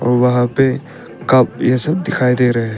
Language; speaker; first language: Hindi; early bilingual, other home language; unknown